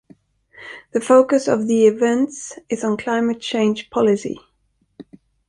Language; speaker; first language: English; non-native, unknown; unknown